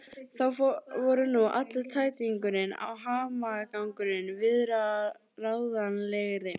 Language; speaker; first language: Icelandic; native; Icelandic